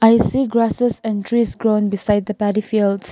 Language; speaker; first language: English; non-native, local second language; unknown